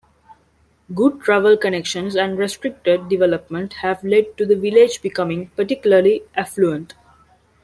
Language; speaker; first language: English; non-native, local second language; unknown